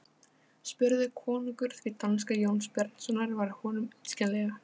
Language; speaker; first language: Icelandic; non-native, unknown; Polish